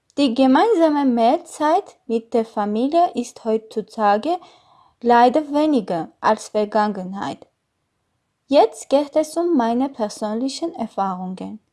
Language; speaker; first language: German; non-native, learner; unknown